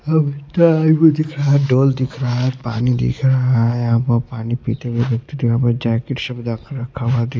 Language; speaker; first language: Hindi; non-native, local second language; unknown